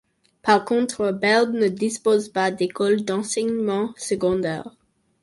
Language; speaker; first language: French; non-native, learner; English